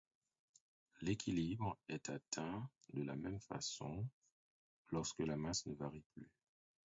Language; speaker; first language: French; non-native, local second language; Haitian Creole